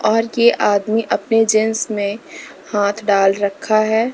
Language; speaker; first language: Hindi; native; Hindi